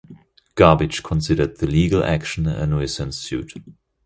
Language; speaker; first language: English; non-native, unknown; German